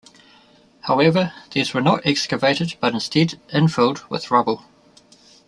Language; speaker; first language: English; native; English